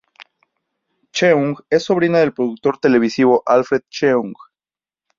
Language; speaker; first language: Spanish; native; Spanish